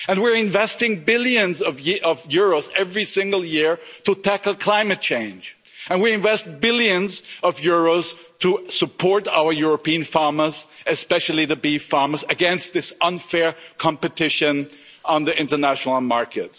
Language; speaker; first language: English; non-native, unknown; German